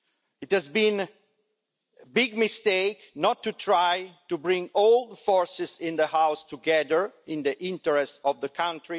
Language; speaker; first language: English; non-native, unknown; Italian